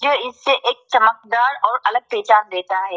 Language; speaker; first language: Hindi; non-native, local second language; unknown